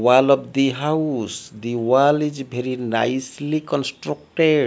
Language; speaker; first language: English; non-native, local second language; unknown